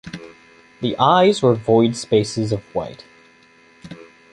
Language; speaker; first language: English; native; English